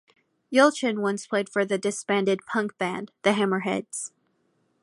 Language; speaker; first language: English; native; English